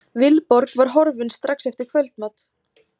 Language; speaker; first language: Icelandic; native; Icelandic